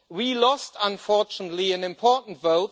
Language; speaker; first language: English; non-native, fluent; German